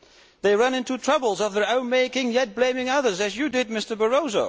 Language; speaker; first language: English; non-native, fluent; Dutch